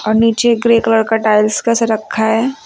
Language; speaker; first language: Hindi; native; Hindi